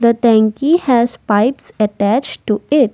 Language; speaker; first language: English; non-native, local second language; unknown